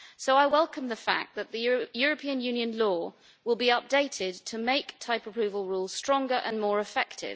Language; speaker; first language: English; native; English